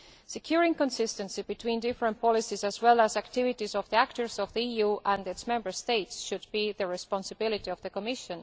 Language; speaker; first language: English; non-native, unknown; Estonian